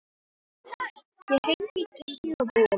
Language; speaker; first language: Icelandic; non-native, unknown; Filipino